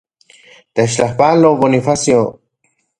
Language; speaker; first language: Central Puebla Nahuatl; non-native, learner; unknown